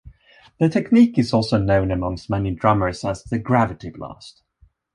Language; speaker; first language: English; non-native, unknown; Swedish